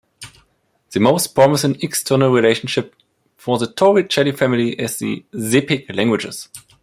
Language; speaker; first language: English; non-native, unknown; German